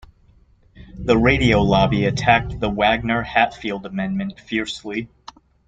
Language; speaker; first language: English; native; English